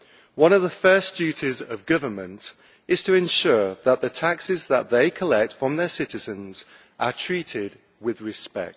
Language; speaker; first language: English; native; English